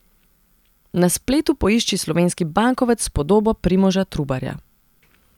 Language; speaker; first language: Slovenian; non-native, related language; Serbian